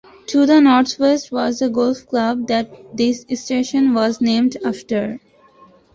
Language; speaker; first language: English; non-native, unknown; Bangla